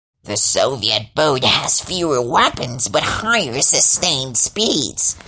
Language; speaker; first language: English; non-native, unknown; Portuguese